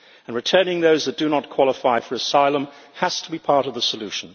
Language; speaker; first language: English; native; English